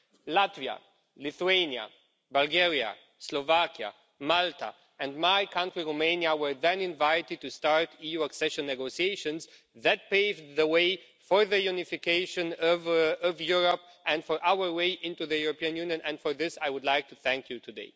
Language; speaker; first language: English; non-native, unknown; Romanian